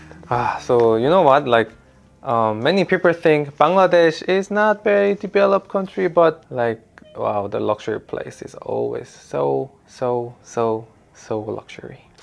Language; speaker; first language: English; non-native, fluent; Korean